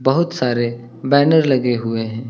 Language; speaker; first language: Hindi; native; Hindi